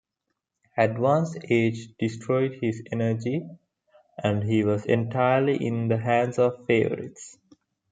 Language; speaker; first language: English; non-native, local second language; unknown